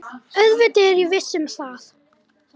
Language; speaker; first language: Icelandic; non-native, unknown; Romanian